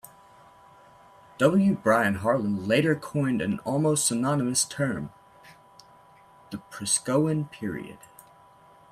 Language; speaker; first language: English; native; English